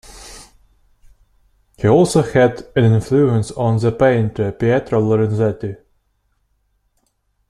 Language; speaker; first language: English; non-native, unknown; Russian